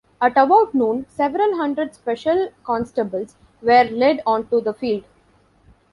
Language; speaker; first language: English; non-native, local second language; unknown